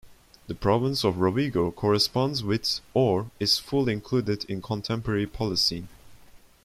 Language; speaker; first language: English; non-native, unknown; Turkish